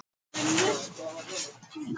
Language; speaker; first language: Icelandic; non-native, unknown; Russian